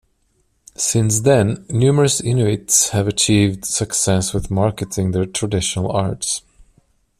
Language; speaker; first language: English; non-native, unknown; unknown